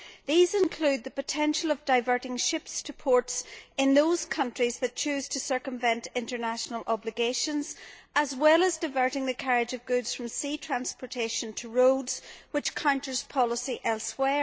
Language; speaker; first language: English; native; English